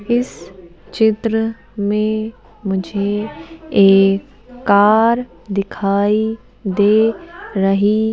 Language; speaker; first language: Hindi; native; Hindi